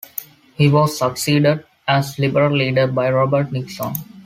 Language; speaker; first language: English; non-native, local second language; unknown